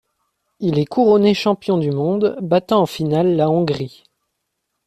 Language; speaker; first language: French; native; French